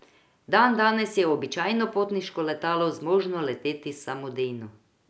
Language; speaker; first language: Slovenian; non-native, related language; Croatian